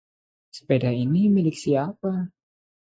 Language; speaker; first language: Indonesian; non-native, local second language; Javanese